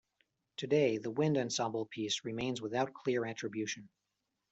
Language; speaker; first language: English; native; English